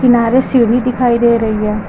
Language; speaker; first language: Hindi; native; Hindi